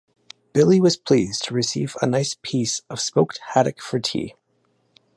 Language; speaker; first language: English; native; English